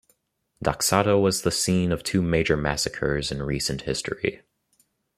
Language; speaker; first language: English; native; English